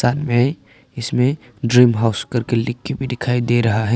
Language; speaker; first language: Hindi; non-native, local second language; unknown